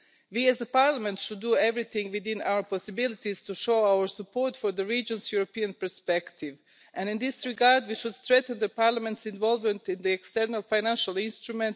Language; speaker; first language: English; non-native, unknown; Croatian